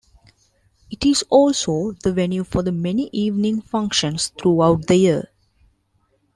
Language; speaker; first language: English; non-native, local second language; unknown